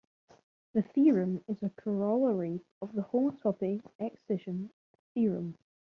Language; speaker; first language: English; native; English